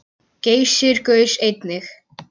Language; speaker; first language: Icelandic; native; Icelandic